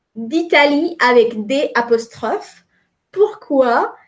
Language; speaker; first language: French; non-native, fluent; Spanish